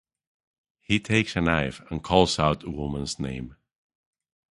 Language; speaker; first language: English; non-native, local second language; Spanish